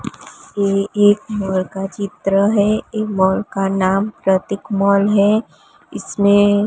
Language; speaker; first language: Hindi; non-native, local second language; Gujarati